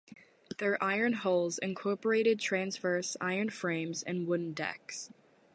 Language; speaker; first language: English; native; English